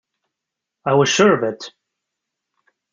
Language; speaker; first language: English; native; English